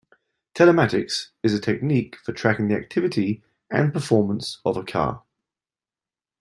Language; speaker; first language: English; native; English